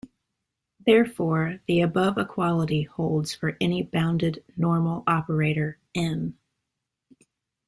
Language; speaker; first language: English; native; English